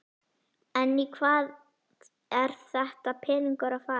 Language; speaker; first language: Icelandic; native; Icelandic